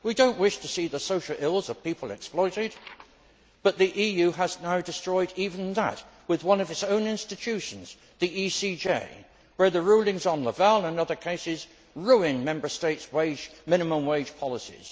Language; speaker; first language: English; native; English